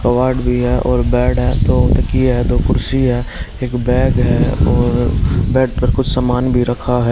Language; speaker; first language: Hindi; native; Hindi